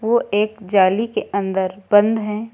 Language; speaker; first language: Hindi; native; Hindi